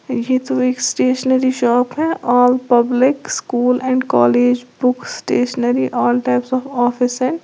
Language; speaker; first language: Hindi; native; Hindi